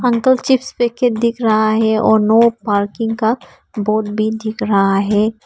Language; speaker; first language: Hindi; non-native, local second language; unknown